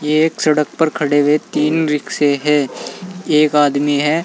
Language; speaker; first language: Hindi; native; Hindi